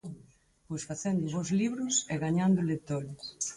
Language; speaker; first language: Galician; native; Galician